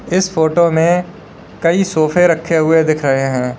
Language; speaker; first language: Hindi; native; Hindi